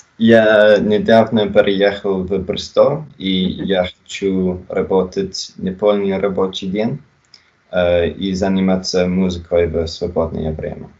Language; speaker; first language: Russian; non-native, learner; English